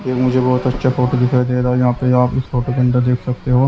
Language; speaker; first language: Hindi; native; Hindi